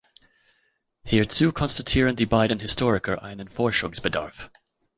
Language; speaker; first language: German; non-native, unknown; English